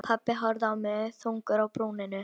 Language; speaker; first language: Icelandic; non-native, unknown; Polish